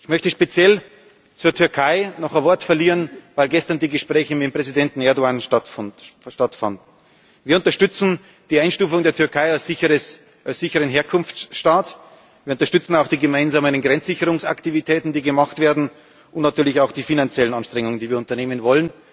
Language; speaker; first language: German; native; German